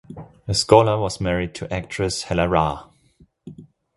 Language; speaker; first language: English; non-native, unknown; German